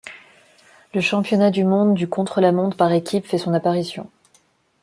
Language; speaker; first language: French; non-native, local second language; Malagasy